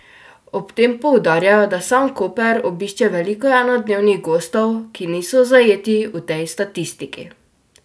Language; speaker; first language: Slovenian; native; Slovenian